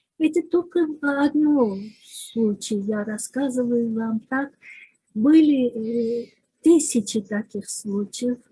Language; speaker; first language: Russian; non-native, local second language; Azerbaijani